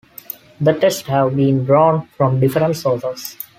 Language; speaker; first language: English; non-native, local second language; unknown